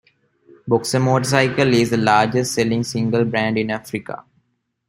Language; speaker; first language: English; non-native, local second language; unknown